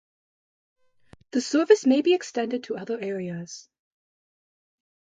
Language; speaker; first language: English; native; English